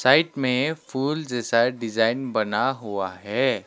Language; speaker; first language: Hindi; non-native, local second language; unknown